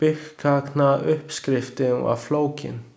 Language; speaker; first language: Icelandic; non-native, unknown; Chinese